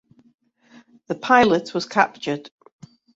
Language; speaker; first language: English; native; English